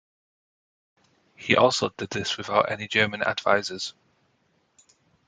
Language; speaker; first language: English; native; English